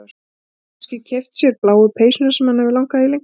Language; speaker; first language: Icelandic; native; Icelandic